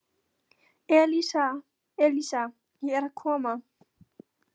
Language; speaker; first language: Icelandic; non-native, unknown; Polish